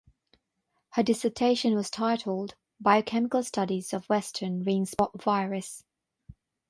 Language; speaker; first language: English; non-native, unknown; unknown